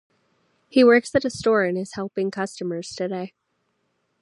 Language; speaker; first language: English; native; English